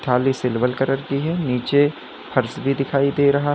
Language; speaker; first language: Hindi; native; Hindi